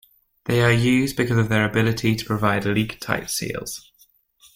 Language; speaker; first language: English; native; English